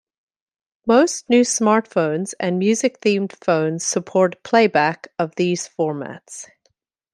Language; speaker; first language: English; native; English